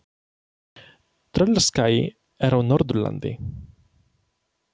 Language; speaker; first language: Icelandic; non-native, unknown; Polish